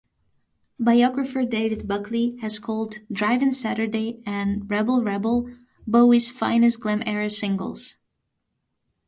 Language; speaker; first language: English; native; English